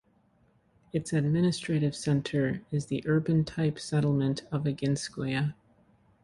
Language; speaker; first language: English; native; English